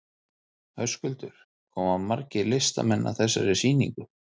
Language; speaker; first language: Icelandic; native; Icelandic